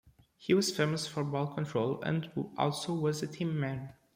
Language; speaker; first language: English; non-native, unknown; Portuguese